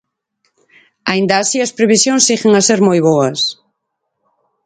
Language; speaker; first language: Galician; native; Galician